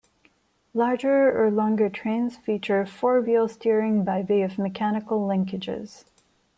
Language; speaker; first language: English; non-native, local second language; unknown